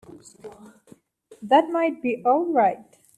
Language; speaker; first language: English; native; English